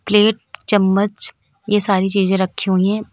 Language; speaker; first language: Hindi; native; Hindi